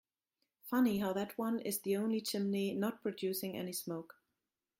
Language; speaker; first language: English; non-native, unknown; German